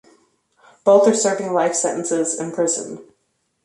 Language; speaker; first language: English; native; English